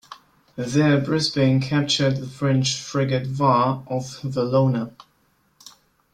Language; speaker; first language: English; non-native, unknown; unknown